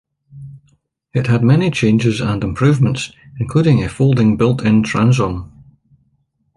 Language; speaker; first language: English; native; English